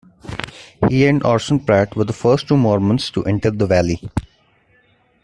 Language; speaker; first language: English; non-native, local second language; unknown